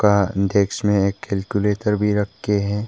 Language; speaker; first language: Hindi; non-native, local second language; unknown